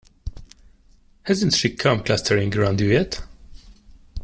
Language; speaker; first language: English; non-native, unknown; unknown